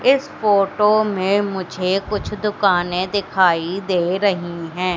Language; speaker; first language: Hindi; native; Hindi